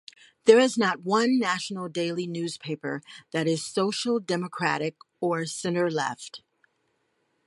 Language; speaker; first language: English; native; English